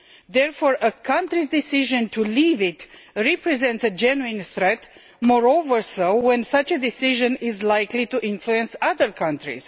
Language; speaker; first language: English; non-native, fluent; Romanian